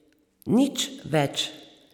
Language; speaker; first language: Slovenian; native; Slovenian